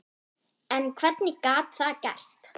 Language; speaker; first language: Icelandic; non-native, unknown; German